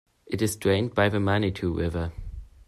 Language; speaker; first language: English; non-native, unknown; German